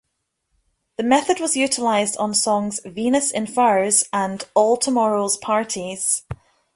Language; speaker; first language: English; native; English